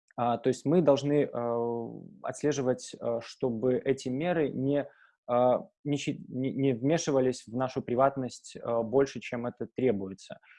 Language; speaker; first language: Russian; native; Russian